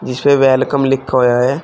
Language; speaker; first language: Hindi; native; Hindi